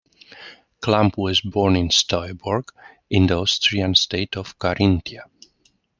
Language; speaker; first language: English; non-native, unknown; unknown